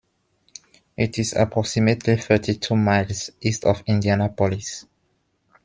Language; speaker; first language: English; non-native, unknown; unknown